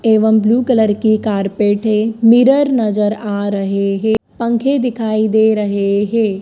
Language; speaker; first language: Hindi; native; Hindi